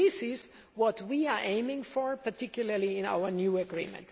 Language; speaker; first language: English; non-native, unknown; German